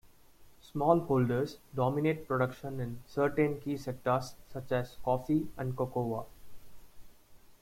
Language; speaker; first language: English; non-native, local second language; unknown